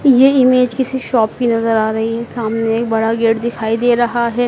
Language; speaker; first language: Hindi; native; Hindi